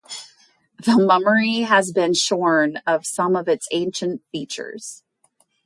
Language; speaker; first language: English; native; English